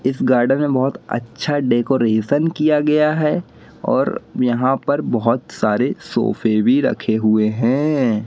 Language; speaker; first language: Hindi; native; Hindi